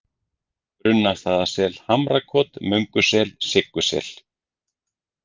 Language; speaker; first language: Icelandic; native; Icelandic